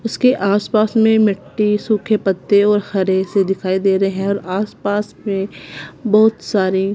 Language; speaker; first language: Hindi; non-native, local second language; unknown